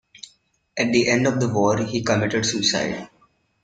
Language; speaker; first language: English; non-native, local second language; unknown